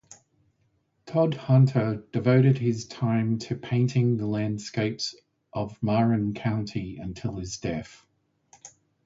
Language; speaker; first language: English; native; English